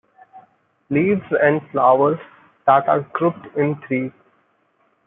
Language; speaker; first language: English; non-native, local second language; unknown